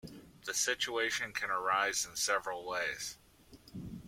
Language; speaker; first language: English; native; English